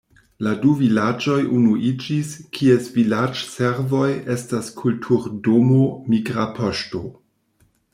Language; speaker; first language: Esperanto; non-native, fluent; German